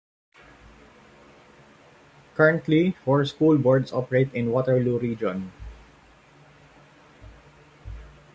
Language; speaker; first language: English; non-native, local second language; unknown